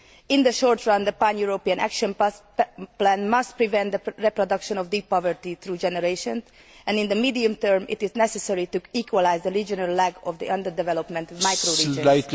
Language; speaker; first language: English; non-native, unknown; Hungarian